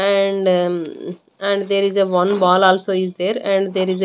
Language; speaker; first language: English; non-native, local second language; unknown